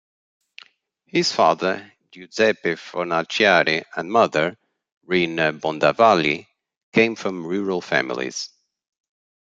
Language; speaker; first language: English; non-native, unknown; Portuguese